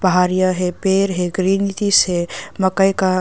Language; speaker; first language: Hindi; early bilingual, other home language; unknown